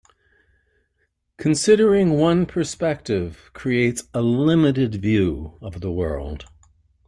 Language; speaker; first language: English; native; English